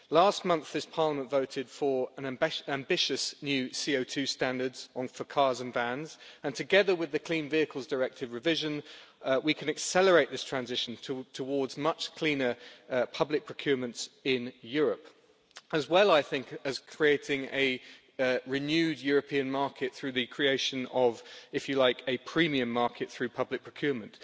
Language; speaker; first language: English; native; English